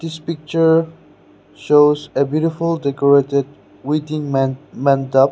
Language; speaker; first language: English; non-native, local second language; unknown